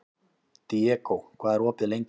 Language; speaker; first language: Icelandic; native; Icelandic